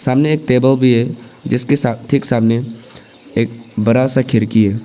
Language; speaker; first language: Hindi; non-native, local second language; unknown